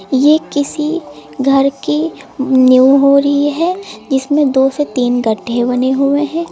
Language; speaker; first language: Hindi; native; Hindi